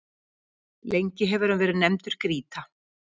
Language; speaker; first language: Icelandic; native; Icelandic